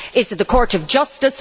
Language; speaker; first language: English; native; English